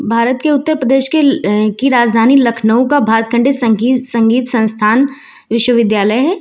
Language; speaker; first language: Hindi; native; Hindi